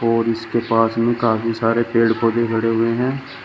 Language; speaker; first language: Hindi; native; Hindi